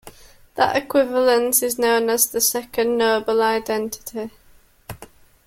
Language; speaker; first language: English; native; English